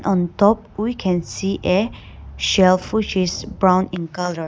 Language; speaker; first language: English; non-native, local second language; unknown